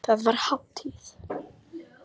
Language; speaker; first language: Icelandic; non-native, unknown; Polish